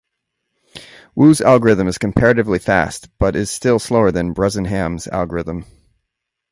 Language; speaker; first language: English; native; English